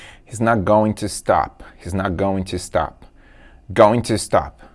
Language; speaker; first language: English; non-native, fluent; Portuguese